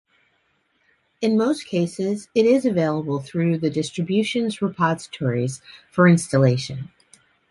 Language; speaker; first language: English; native; English